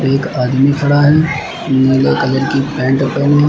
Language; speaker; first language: Hindi; native; Hindi